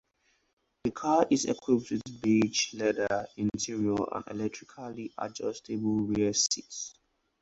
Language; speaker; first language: English; non-native, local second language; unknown